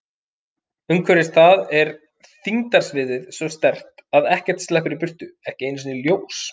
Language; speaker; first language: Icelandic; native; Icelandic